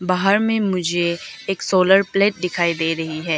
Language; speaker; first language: Hindi; early bilingual, other home language; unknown